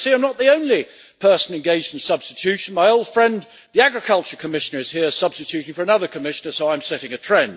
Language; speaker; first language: English; native; English